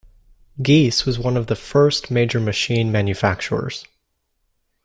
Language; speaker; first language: English; native; English